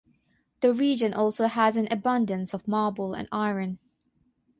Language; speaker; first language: English; non-native, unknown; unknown